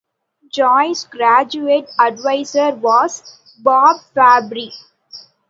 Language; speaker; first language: English; non-native, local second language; Tamil